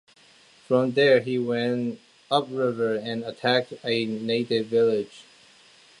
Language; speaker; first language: English; non-native, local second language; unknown